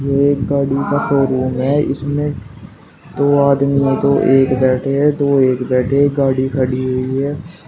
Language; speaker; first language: Hindi; native; Hindi